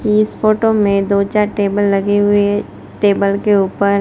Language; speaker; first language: Hindi; non-native, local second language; Gujarati